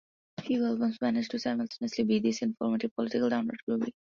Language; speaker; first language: English; non-native, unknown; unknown